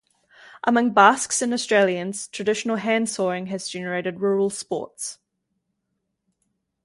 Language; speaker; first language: English; native; English